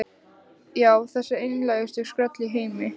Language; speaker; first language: Icelandic; native; Icelandic